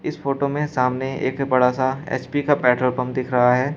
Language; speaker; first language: Hindi; native; Hindi